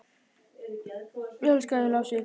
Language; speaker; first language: Icelandic; native; Icelandic